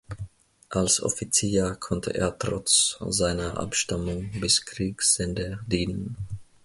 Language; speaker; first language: German; non-native, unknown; Finnish